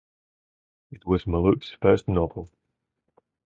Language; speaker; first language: English; non-native, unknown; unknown